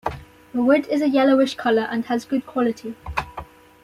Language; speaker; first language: English; native; English